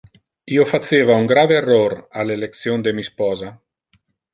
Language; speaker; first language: Interlingua; non-native, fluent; Italian